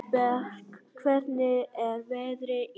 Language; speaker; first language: Icelandic; non-native, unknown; Vietnamese